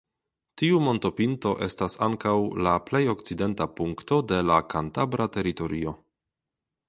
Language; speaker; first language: Esperanto; non-native, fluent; Polish